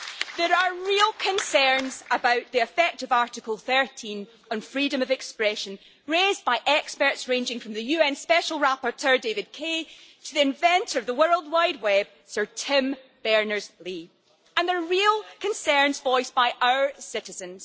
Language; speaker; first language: English; native; English